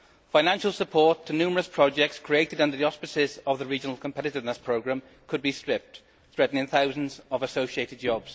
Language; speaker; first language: English; native; English